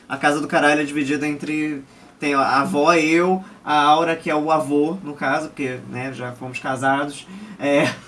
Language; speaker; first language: Portuguese; early bilingual, other home language; Chinese